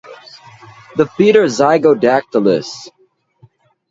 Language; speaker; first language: English; native; English